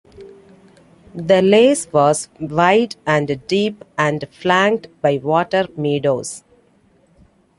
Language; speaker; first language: English; non-native, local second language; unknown